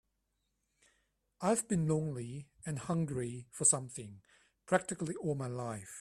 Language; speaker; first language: English; non-native, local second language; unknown